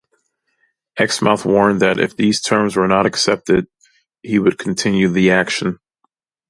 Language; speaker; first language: English; native; English